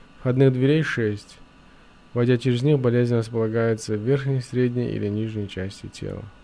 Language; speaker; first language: Russian; non-native, local second language; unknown